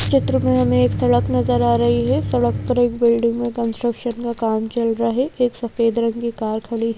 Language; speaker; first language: Hindi; native; Hindi